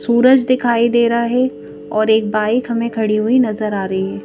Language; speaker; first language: Hindi; native; Hindi